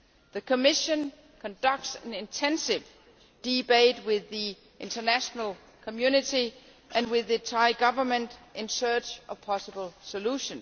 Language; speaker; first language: English; non-native, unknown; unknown